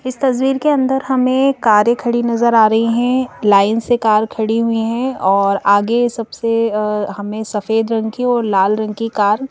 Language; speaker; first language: Hindi; native; Hindi